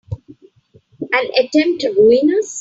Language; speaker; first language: English; non-native, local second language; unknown